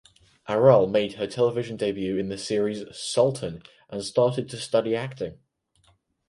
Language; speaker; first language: English; native; English